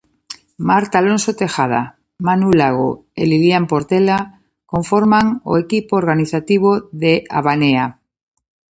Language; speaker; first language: Galician; native; Galician